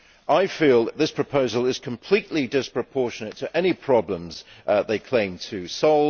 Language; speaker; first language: English; native; English